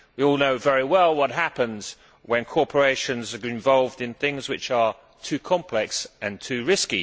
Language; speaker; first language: English; native; English